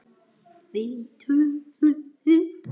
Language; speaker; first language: Icelandic; native; Icelandic